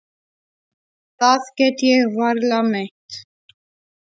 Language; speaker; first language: Icelandic; non-native, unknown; Polish